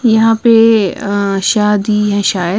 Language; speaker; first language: Hindi; non-native, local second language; Punjabi